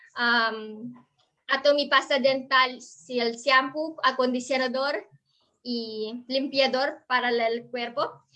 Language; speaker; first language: Spanish; non-native, learner; Filipino